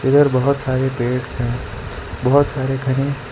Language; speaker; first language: Hindi; non-native, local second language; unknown